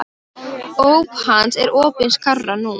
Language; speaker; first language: Icelandic; non-native, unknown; Polish